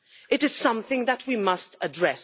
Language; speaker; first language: English; non-native, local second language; Maltese